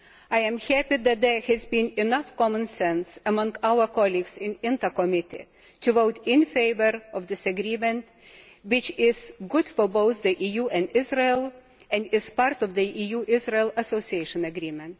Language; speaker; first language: English; non-native, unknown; Lithuanian